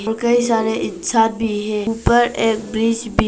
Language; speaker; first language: Hindi; non-native, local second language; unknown